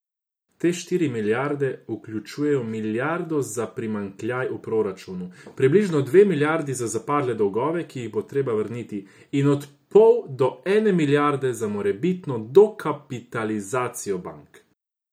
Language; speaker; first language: Slovenian; non-native, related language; Croatian